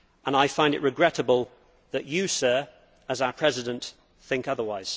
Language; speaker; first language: English; native; English